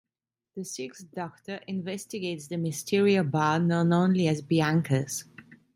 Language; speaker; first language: English; non-native, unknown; Italian